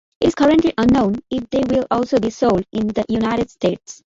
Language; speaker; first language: English; non-native, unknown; Bangla